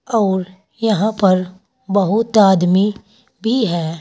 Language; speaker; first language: Hindi; native; Hindi